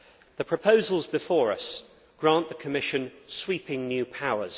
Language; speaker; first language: English; native; English